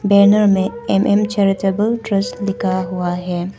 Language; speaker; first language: Hindi; non-native, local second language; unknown